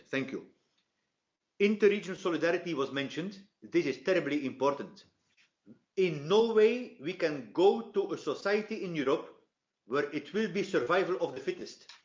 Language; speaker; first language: English; non-native, fluent; Dutch